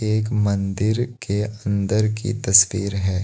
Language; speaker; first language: Hindi; non-native, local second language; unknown